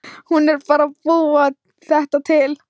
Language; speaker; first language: Icelandic; non-native, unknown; Thai